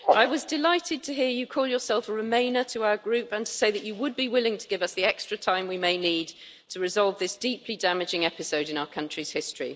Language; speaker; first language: English; native; English